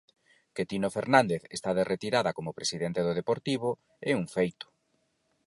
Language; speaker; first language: Galician; non-native, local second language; Spanish